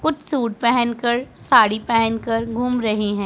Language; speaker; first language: Hindi; non-native, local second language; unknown